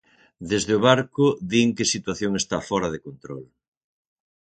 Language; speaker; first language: Galician; native; Galician